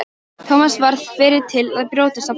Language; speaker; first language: Icelandic; non-native, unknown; Polish